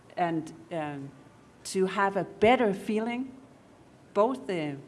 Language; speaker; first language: English; non-native, fluent; Danish